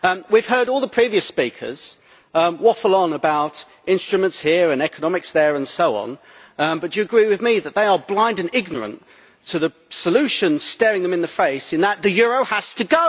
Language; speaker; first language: English; native; English